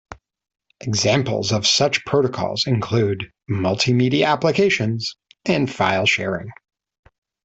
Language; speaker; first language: English; native; English